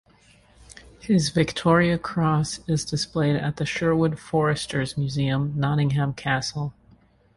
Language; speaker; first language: English; native; English